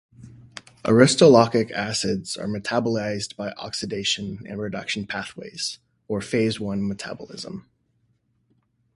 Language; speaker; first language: English; native; English